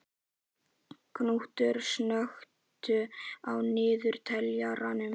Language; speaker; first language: Icelandic; native; Icelandic